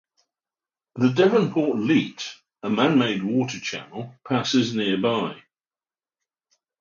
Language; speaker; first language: English; native; English